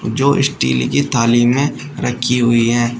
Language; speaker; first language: Hindi; native; Hindi